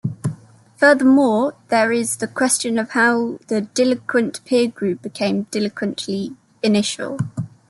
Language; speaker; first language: English; native; English